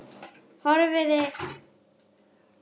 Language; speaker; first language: Icelandic; native; Icelandic